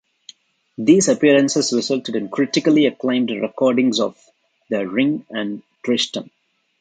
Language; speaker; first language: English; non-native, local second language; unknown